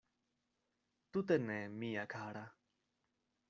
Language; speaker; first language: Esperanto; non-native, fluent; Spanish